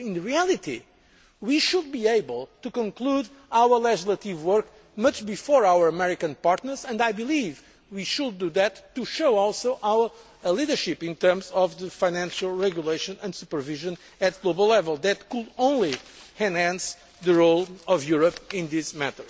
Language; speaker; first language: English; non-native, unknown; Portuguese